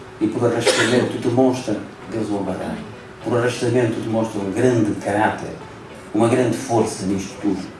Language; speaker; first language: Portuguese; non-native, local second language; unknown